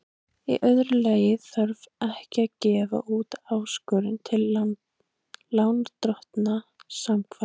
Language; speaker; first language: Icelandic; native; Icelandic